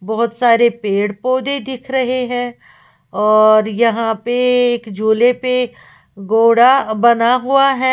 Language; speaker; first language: Hindi; native; Hindi